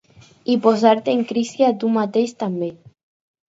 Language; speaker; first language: Catalan; non-native, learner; Spanish